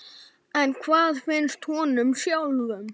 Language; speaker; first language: Icelandic; native; Icelandic